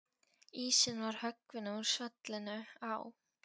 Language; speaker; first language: Icelandic; non-native, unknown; Polish